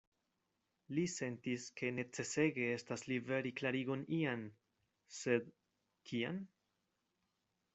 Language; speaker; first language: Esperanto; non-native, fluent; Spanish